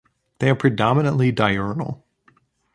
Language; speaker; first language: English; native; English